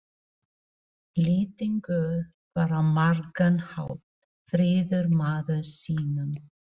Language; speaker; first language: Icelandic; non-native, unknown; Filipino